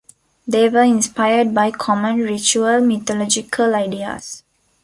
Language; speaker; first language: English; non-native, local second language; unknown